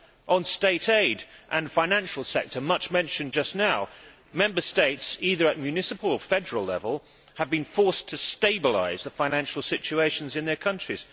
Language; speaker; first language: English; native; English